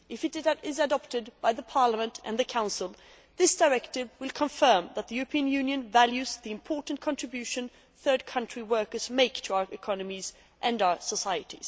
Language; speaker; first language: English; non-native, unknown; Swedish